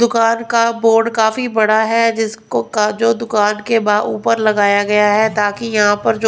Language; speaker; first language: Hindi; non-native, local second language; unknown